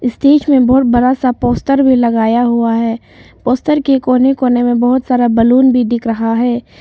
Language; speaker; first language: Hindi; non-native, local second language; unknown